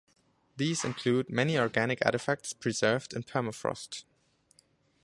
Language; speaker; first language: English; non-native, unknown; German